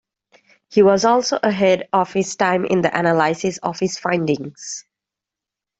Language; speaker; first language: English; native; English